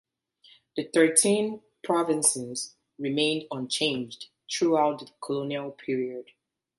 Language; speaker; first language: English; native; English